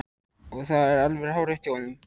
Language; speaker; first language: Icelandic; native; Icelandic